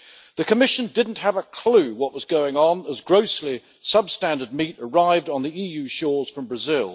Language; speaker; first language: English; native; English